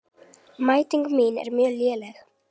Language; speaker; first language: Icelandic; native; Icelandic